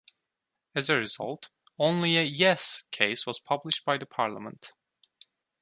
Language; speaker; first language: English; non-native, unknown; Turkish